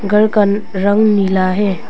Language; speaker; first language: Hindi; non-native, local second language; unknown